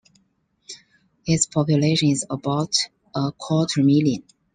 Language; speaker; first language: English; non-native, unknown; Chinese